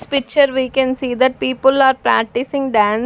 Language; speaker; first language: English; non-native, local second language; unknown